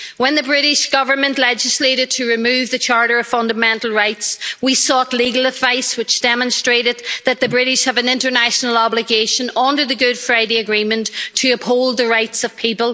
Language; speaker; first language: English; native; English